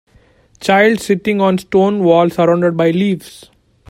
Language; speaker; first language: English; native; English